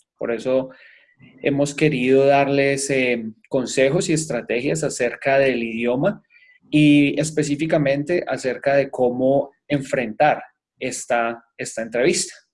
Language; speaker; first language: Spanish; native; Spanish